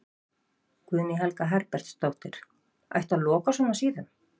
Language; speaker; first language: Icelandic; native; Icelandic